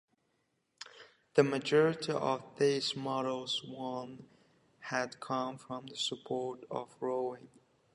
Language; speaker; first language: English; native; English